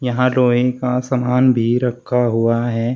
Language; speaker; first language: Hindi; native; Hindi